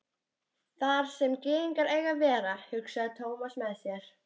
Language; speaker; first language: Icelandic; native; Icelandic